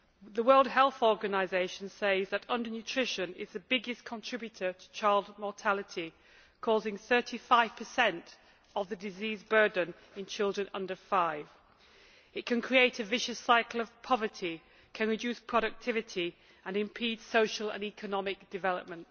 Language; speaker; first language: English; native; English